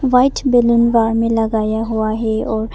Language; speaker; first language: Hindi; non-native, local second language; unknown